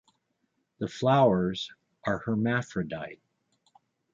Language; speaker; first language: English; native; English